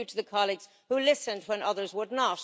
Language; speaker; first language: English; native; English